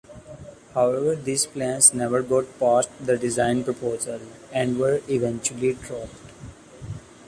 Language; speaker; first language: English; non-native, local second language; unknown